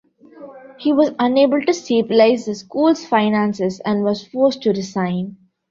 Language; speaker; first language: English; non-native, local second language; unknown